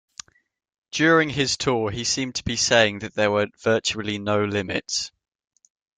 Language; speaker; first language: English; native; English